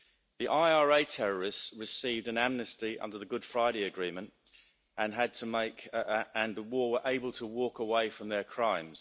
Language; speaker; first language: English; native; English